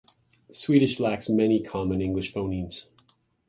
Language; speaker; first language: English; native; English